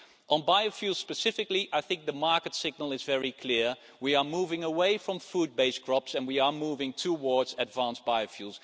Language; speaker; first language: English; non-native, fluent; Dutch